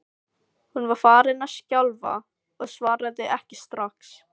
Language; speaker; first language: Icelandic; non-native, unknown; Filipino